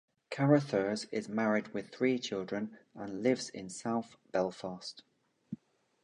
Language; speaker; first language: English; native; English